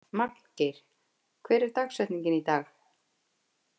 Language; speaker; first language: Icelandic; native; Icelandic